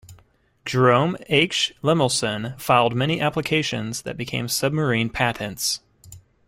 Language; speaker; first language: English; native; English